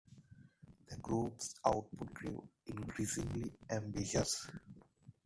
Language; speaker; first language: English; non-native, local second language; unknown